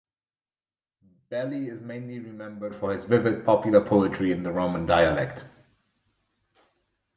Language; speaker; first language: English; non-native, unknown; German